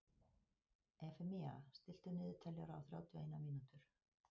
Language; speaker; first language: Icelandic; native; Icelandic